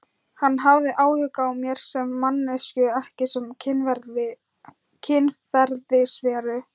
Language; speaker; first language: Icelandic; non-native, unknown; Thai